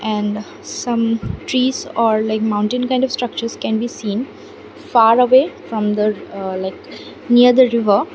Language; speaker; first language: English; non-native, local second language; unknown